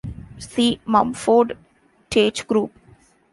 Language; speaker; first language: English; non-native, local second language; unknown